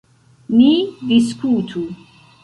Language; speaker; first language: Esperanto; non-native, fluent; Central Kurdish